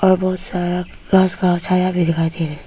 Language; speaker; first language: Hindi; early bilingual, other home language; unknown